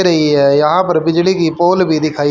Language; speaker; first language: Hindi; native; Hindi